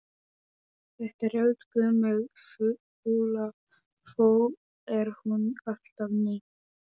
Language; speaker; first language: Icelandic; non-native, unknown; Polish